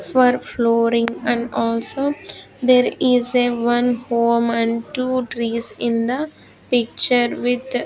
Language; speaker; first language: English; non-native, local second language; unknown